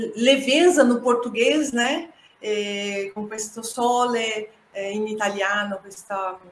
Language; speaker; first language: Italian; non-native, fluent; Portuguese